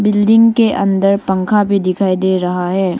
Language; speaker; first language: Hindi; early bilingual, other home language; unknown